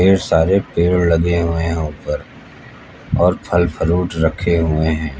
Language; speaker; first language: Hindi; native; Hindi